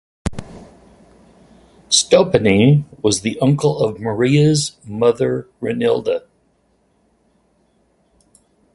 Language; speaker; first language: English; native; English